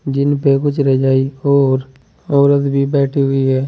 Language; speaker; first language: Hindi; native; Hindi